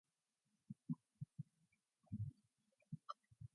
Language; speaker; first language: English; non-native, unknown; Mongolian